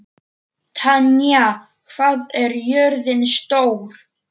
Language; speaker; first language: Icelandic; non-native, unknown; Polish